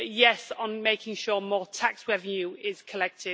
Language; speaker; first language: English; native; English